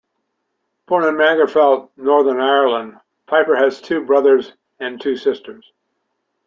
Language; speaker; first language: English; native; English